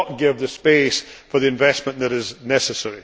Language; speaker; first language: English; native; English